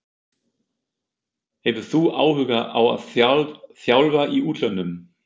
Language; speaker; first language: Icelandic; non-native, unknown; German